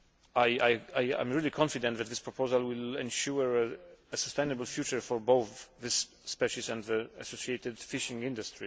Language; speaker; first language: English; non-native, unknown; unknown